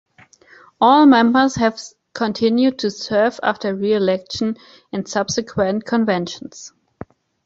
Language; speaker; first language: English; non-native, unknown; German